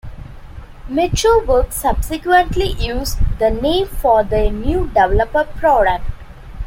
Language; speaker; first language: English; non-native, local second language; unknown